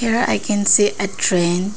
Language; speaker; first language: English; non-native, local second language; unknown